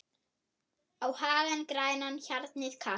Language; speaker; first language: Icelandic; non-native, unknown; German